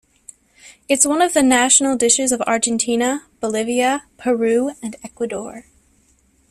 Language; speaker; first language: English; native; English